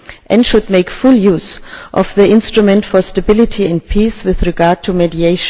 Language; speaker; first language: English; non-native, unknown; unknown